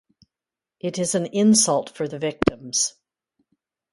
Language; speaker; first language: English; native; English